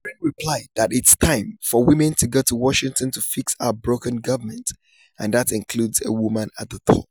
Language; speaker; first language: English; non-native, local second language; Yoruba